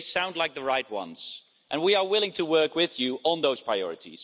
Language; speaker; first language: English; non-native, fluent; Dutch